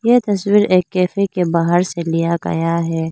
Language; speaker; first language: Hindi; non-native, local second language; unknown